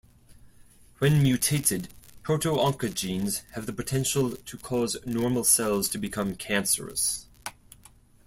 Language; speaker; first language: English; non-native, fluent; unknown